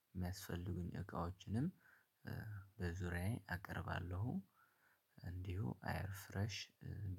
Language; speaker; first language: Amharic; native; Amharic